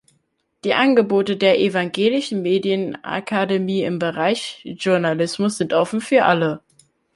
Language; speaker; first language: German; native; German